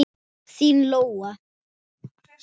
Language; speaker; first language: Icelandic; non-native, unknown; Thai